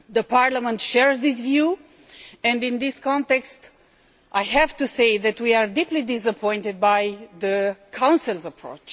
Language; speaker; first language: English; non-native, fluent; Romanian